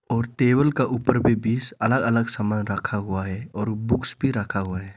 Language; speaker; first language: Hindi; non-native, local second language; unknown